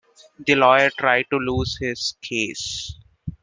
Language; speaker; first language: English; non-native, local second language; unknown